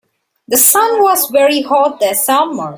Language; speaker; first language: English; non-native, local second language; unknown